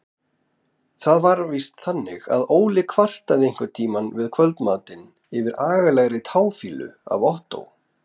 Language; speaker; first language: Icelandic; native; Icelandic